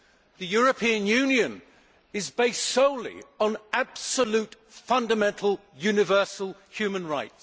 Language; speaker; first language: English; native; English